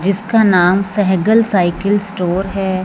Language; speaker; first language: Hindi; non-native, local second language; Punjabi